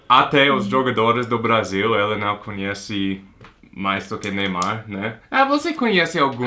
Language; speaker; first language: Portuguese; non-native, fluent; English